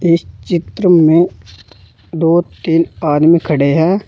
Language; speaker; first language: Hindi; native; Hindi